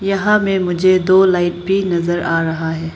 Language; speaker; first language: Hindi; non-native, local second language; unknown